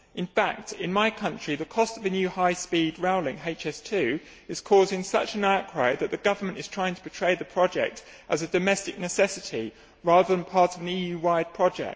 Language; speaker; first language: English; native; English